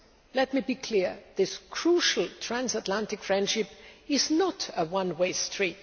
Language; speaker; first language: English; non-native, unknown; German